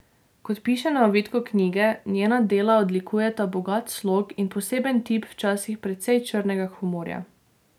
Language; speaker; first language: Slovenian; native; Slovenian